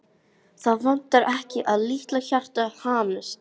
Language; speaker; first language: Icelandic; non-native, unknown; English